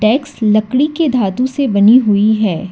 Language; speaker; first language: Hindi; non-native, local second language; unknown